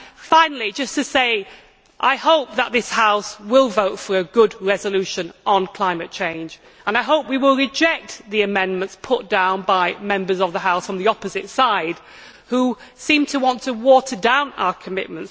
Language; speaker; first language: English; native; English